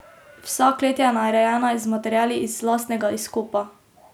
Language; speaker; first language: Slovenian; native; Slovenian